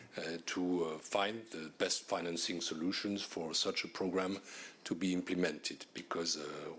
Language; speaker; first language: English; non-native, fluent; French